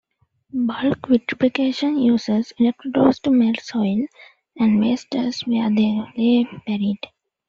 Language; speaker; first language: English; non-native, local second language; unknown